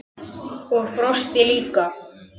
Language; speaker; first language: Icelandic; native; Icelandic